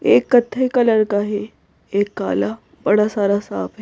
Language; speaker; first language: Hindi; native; Hindi